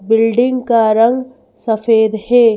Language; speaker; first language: Hindi; native; Hindi